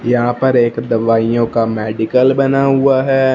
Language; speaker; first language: Hindi; non-native, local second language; Punjabi